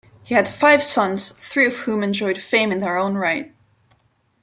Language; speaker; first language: English; non-native, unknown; French